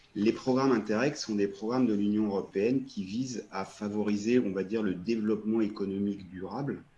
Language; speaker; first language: French; native; French